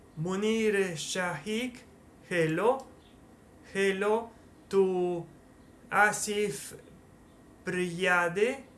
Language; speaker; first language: English; non-native, learner; Italian